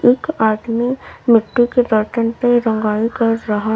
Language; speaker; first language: Hindi; native; Hindi